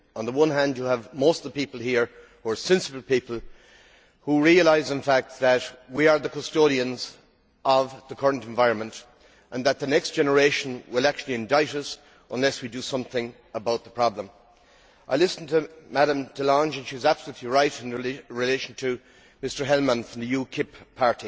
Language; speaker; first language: English; native; English